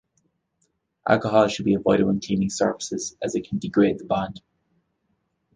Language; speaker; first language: English; native; English